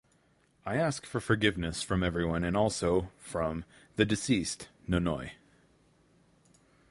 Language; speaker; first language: English; native; English